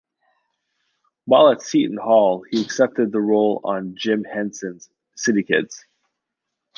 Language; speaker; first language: English; native; English